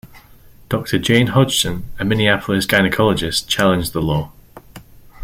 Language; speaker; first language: English; native; English